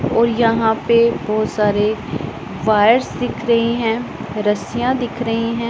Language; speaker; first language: Hindi; non-native, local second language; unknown